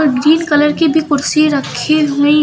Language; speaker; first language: Hindi; native; Hindi